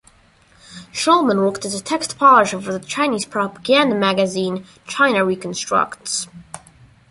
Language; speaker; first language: English; non-native, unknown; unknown